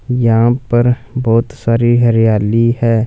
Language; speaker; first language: Hindi; non-native, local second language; Punjabi